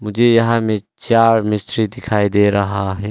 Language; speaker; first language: Hindi; early bilingual, other home language; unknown